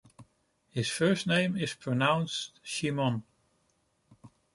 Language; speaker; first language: English; non-native, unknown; Dutch